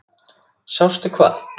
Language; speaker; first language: Icelandic; native; Icelandic